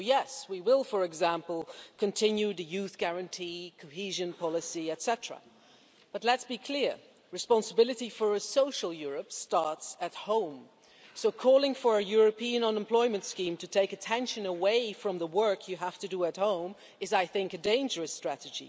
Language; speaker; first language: English; non-native, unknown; Dutch